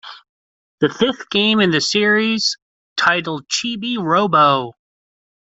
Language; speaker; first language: English; native; English